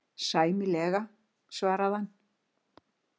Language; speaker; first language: Icelandic; native; Icelandic